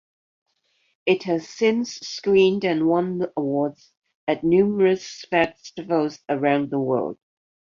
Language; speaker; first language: English; non-native, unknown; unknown